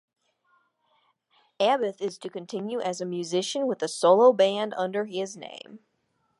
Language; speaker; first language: English; native; English